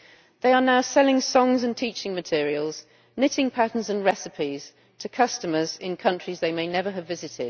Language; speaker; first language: English; native; English